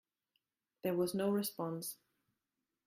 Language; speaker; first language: English; non-native, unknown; German